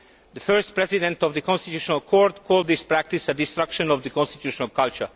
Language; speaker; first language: English; non-native, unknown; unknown